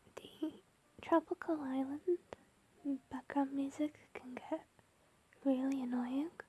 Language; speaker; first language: English; native; English